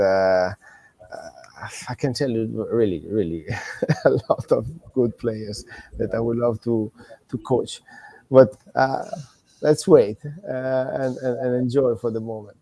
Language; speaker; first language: English; non-native, fluent; Italian